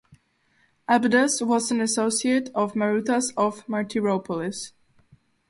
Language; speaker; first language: English; non-native, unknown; Slovak